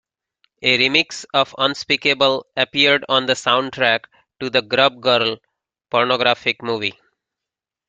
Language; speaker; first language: English; native; English